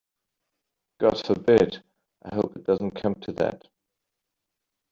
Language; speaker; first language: English; non-native, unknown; German